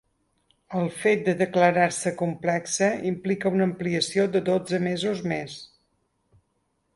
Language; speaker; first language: Catalan; native; Catalan